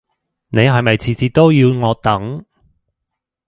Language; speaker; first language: Cantonese; non-native, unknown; English